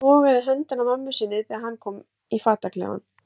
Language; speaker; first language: Icelandic; native; Icelandic